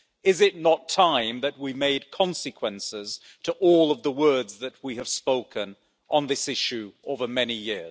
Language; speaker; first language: English; native; English